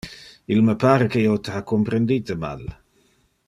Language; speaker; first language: Interlingua; non-native, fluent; Dutch